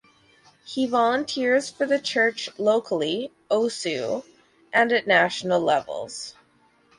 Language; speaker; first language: English; native; English